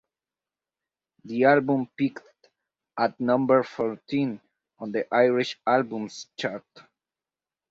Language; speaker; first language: English; native; English